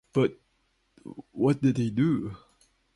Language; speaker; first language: English; non-native, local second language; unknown